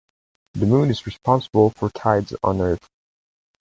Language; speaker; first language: English; native; English